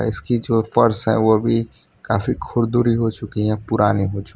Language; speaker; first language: Hindi; non-native, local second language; Gujarati